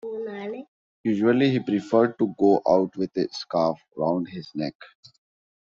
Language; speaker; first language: English; non-native, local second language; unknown